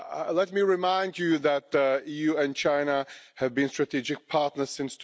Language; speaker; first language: English; non-native, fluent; Czech